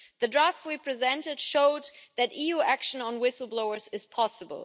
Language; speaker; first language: English; non-native, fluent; German